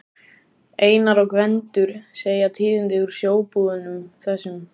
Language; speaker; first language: Icelandic; native; Icelandic